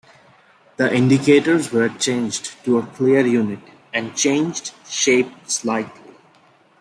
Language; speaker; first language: English; non-native, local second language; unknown